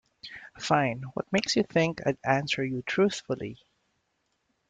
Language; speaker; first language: English; non-native, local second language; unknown